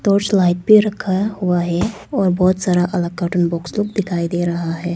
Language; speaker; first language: Hindi; non-native, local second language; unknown